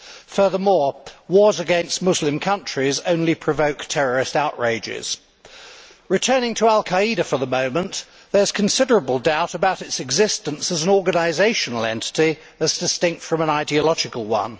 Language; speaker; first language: English; native; English